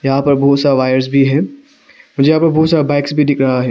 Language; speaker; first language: Hindi; non-native, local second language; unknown